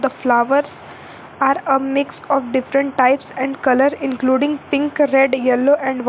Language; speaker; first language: English; non-native, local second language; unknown